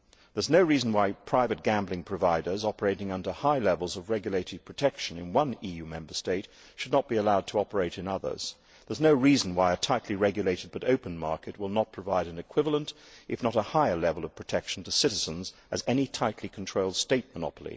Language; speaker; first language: English; native; English